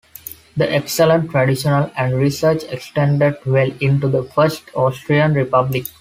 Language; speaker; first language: English; non-native, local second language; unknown